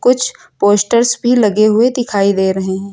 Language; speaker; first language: Hindi; native; Hindi